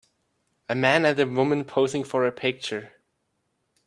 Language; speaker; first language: English; native; English